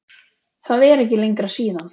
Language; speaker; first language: Icelandic; native; Icelandic